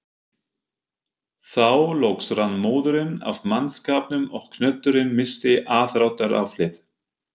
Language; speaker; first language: Icelandic; non-native, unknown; German